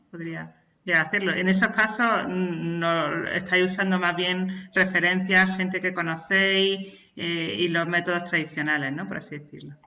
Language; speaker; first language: Spanish; native; Spanish